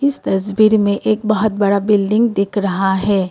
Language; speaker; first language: Hindi; non-native, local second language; Assamese